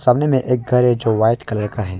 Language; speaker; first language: Hindi; early bilingual, other home language; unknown